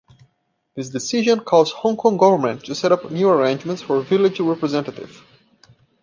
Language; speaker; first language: English; non-native, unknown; Portuguese